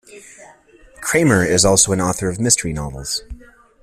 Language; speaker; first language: English; native; English